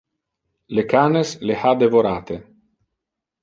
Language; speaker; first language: Interlingua; non-native, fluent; Italian